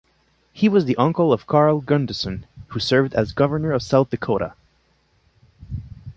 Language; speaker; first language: English; non-native, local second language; French